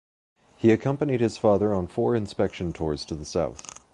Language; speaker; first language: English; native; English